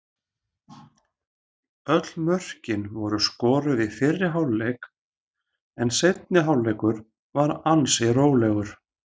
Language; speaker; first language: Icelandic; native; Icelandic